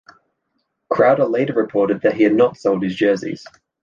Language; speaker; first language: English; native; English